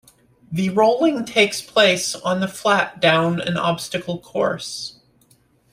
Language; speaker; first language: English; native; English